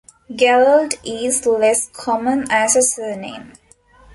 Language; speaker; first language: English; non-native, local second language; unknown